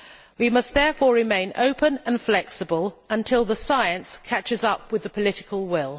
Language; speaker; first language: English; native; English